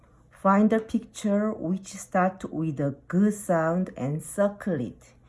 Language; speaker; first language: English; non-native, fluent; Korean